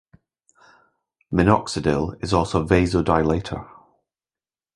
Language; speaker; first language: English; native; English